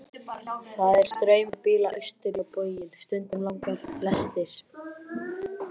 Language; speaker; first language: Icelandic; native; Icelandic